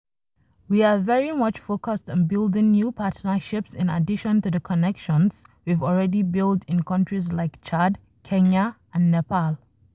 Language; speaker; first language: English; non-native, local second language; Hausa